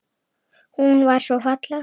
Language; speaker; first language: Icelandic; native; Icelandic